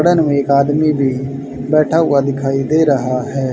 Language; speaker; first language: Hindi; native; Hindi